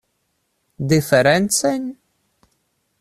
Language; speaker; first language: Esperanto; non-native, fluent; Russian